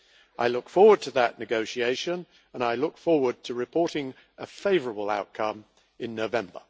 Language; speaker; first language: English; native; English